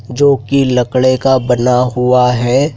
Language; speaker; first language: Hindi; native; Hindi